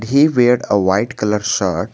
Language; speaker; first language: English; non-native, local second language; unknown